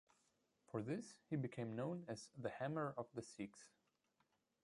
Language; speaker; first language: English; non-native, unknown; German